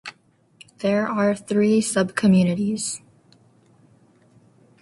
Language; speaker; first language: English; native; English